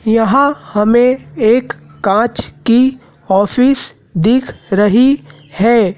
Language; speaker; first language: Hindi; native; Hindi